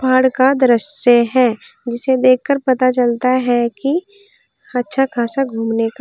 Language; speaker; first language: Hindi; native; Hindi